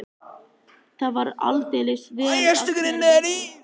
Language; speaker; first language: Icelandic; native; Icelandic